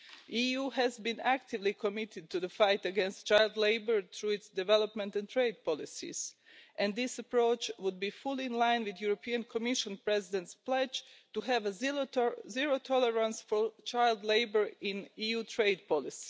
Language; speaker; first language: English; non-native, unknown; Croatian